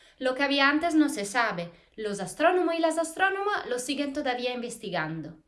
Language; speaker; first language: Spanish; non-native, fluent; Italian